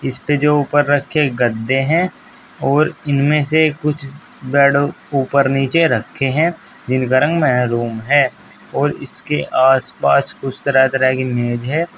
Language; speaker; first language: Hindi; native; Hindi